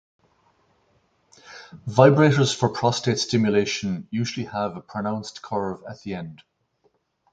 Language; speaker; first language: English; native; English